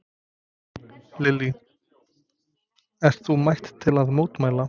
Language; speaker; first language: Icelandic; non-native, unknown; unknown